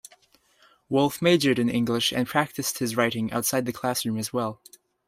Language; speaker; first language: English; native; English